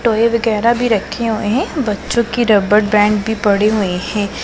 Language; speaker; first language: Hindi; non-native, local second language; Punjabi